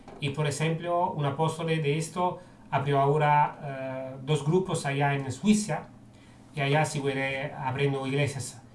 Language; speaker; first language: Spanish; non-native, fluent; Italian